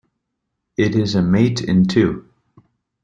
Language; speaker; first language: English; native; English